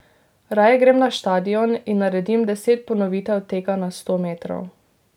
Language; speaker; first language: Slovenian; native; Slovenian